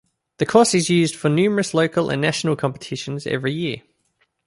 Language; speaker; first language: English; native; English